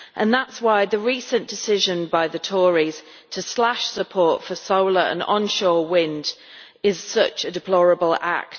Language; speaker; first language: English; native; English